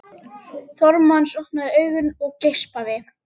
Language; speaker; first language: Icelandic; native; Icelandic